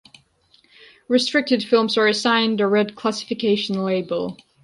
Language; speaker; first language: English; non-native, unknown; Georgian